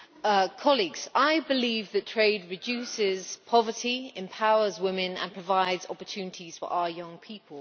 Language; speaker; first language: English; native; English